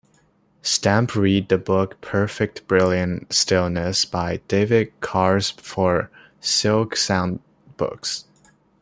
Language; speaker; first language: English; non-native, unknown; Chinese